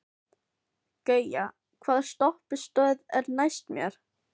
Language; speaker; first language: Icelandic; non-native, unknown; Filipino